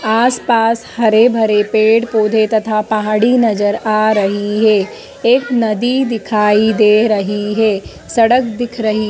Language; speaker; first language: Hindi; native; Hindi